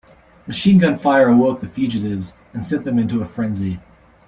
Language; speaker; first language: English; native; English